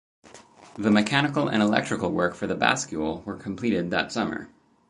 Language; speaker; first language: English; native; English